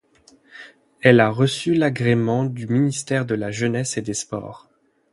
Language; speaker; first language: French; native; French